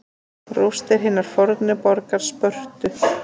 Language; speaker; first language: Icelandic; native; Icelandic